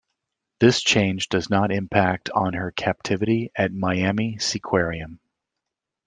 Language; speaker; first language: English; native; English